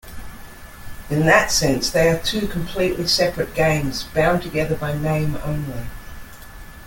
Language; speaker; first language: English; native; English